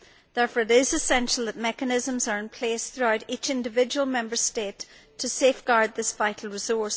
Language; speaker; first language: English; native; English